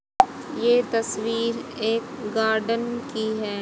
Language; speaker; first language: Hindi; native; Hindi